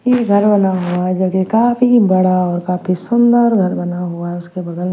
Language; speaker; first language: Hindi; non-native, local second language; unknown